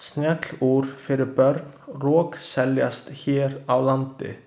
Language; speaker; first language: Icelandic; non-native, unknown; Chinese